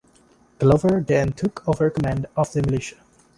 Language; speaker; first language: English; non-native, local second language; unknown